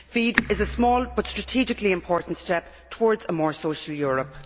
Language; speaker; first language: English; native; English